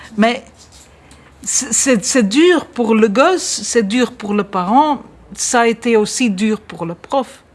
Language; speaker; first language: French; native; French